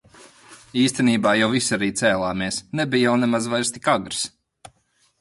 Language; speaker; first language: Latvian; non-native, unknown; Lithuanian